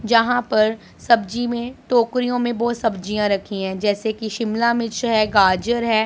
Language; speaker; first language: Hindi; non-native, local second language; Punjabi